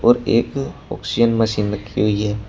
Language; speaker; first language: Hindi; native; Hindi